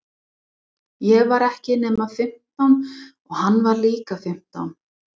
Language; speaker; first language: Icelandic; non-native, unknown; English